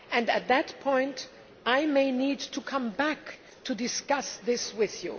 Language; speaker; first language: English; non-native, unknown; German